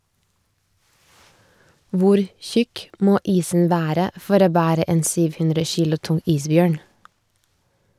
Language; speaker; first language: Norwegian; non-native, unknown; Lithuanian